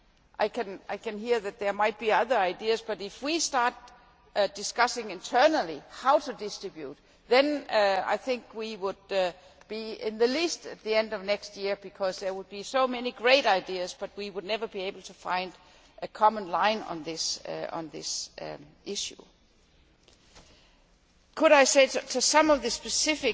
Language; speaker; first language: English; non-native, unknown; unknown